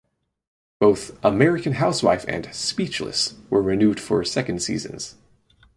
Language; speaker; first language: English; native; English